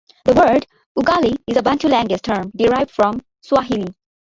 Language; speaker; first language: English; non-native, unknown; Bangla